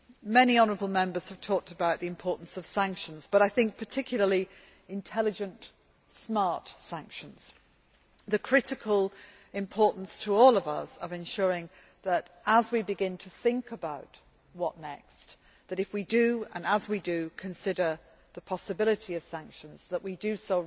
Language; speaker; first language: English; native; English